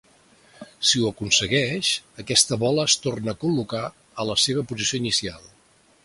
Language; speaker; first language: Catalan; native; Catalan